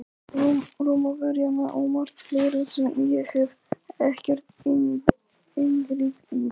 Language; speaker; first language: Icelandic; non-native, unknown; Polish